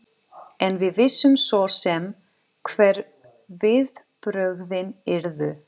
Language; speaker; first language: Icelandic; non-native, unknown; Portuguese